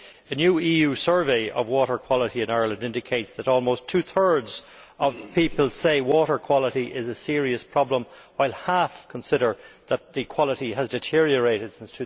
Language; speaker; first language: English; native; English